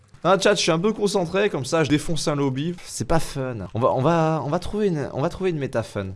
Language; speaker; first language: French; native; French